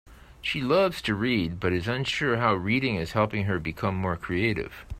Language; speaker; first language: English; native; English